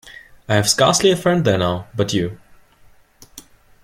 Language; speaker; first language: English; non-native, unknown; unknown